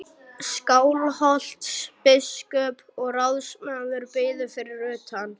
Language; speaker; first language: Icelandic; non-native, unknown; German